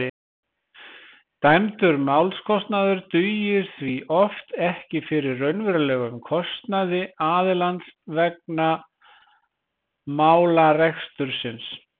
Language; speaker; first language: Icelandic; native; Icelandic